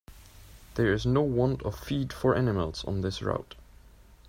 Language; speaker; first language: English; non-native, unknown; German